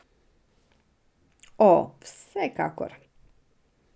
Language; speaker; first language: Slovenian; non-native, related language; Serbian